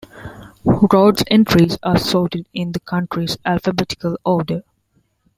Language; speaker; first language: English; non-native, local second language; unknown